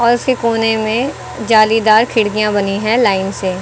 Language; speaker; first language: Hindi; native; Hindi